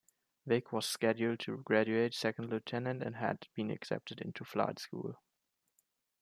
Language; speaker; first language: English; non-native, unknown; German